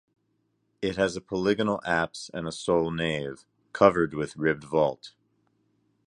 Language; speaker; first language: English; native; English